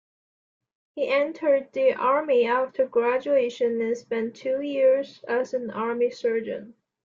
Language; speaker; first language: English; non-native, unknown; Chinese